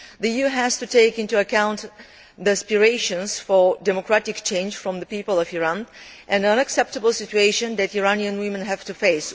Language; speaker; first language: English; non-native, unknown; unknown